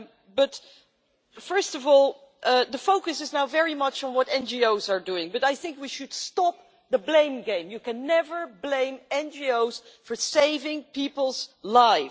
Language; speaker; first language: English; non-native, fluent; Dutch